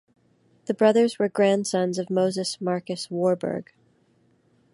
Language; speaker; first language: English; native; English